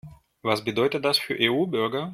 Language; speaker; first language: German; non-native, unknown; Russian